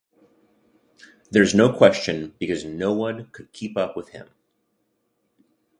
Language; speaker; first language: English; native; English